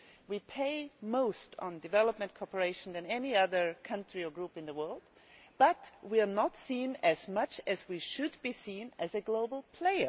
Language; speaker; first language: English; non-native, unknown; German